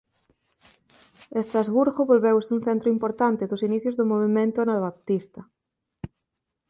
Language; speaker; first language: Galician; native; Galician